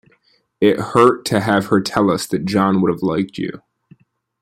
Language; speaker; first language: English; native; English